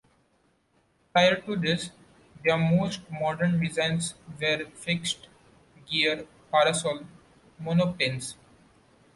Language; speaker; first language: English; non-native, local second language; Marathi